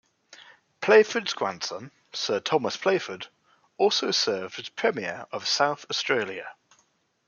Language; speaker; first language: English; native; English